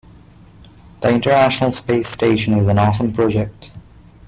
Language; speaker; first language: English; non-native, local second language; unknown